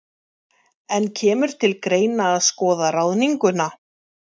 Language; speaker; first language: Icelandic; native; Icelandic